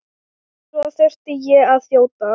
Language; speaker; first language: Icelandic; non-native, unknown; Thai